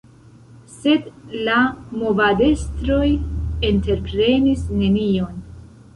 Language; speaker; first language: Esperanto; non-native, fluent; Central Kurdish